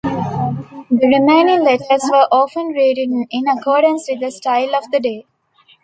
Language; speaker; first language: English; non-native, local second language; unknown